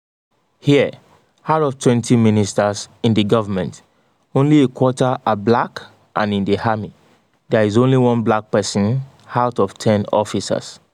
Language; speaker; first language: English; non-native, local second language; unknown